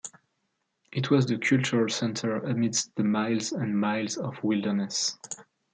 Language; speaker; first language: English; non-native, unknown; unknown